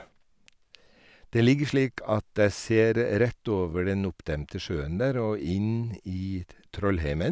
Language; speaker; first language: Norwegian; native; Norwegian